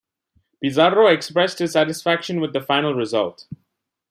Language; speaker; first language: English; non-native, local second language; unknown